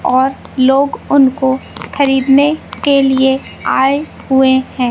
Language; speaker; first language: Hindi; native; Hindi